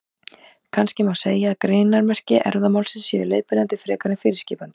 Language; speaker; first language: Icelandic; native; Icelandic